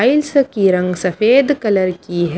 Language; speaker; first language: Hindi; native; Hindi